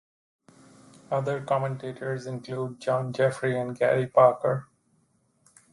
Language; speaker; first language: English; non-native, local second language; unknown